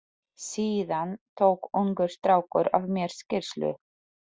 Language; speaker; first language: Icelandic; non-native, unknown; Polish